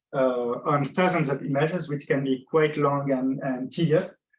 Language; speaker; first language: English; non-native, fluent; French